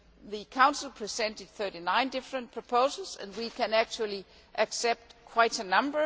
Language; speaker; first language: English; non-native, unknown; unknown